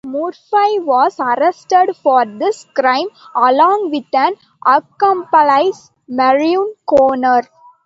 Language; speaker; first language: English; non-native, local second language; Tamil